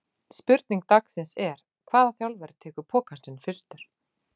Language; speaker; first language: Icelandic; native; Icelandic